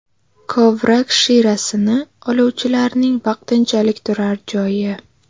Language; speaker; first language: Uzbek; native; Uzbek